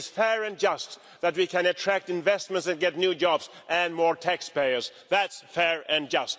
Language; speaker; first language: English; non-native, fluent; Swedish